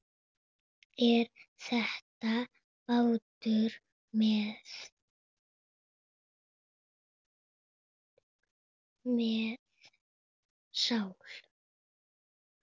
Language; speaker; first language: Icelandic; non-native, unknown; Spanish